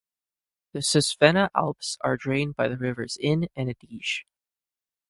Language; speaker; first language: English; native; English